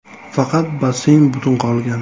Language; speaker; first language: Uzbek; native; Uzbek